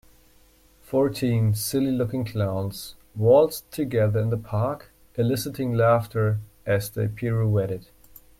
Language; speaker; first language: English; native; English